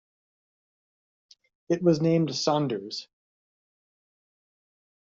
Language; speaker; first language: English; native; English